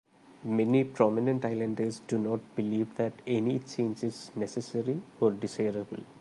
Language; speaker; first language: English; non-native, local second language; Malayalam